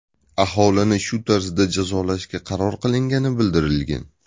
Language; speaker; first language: Uzbek; native; Uzbek